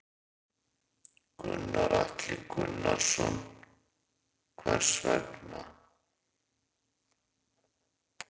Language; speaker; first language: Icelandic; native; Icelandic